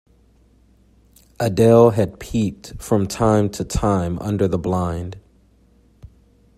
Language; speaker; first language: English; native; English